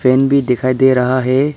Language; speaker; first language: Hindi; non-native, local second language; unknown